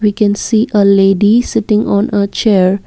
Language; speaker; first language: English; non-native, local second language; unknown